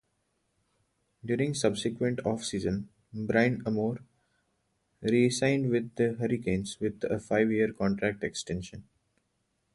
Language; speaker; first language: English; non-native, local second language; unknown